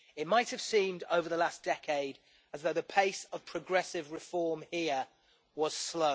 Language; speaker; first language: English; native; English